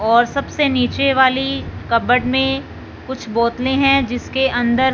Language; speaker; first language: Hindi; non-native, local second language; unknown